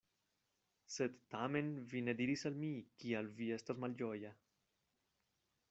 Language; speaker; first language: Esperanto; non-native, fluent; Spanish